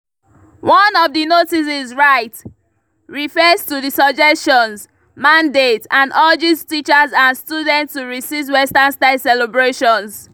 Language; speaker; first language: English; non-native, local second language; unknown